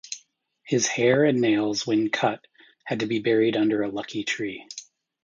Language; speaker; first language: English; native; English